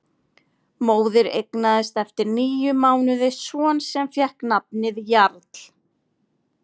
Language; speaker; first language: Icelandic; native; Icelandic